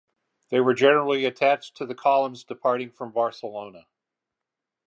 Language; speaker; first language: English; native; English